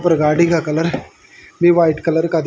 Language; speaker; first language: Hindi; native; Hindi